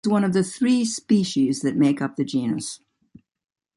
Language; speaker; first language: English; native; English